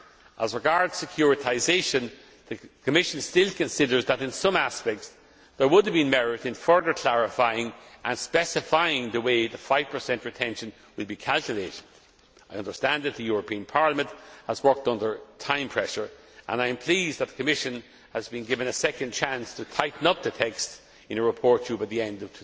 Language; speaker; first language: English; non-native, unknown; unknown